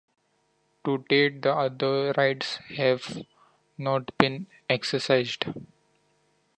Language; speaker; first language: English; non-native, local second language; Marathi